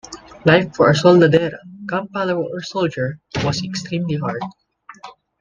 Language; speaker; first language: English; non-native, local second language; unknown